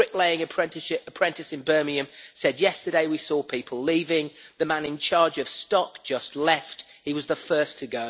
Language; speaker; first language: English; native; English